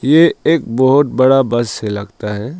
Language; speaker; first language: Hindi; non-native, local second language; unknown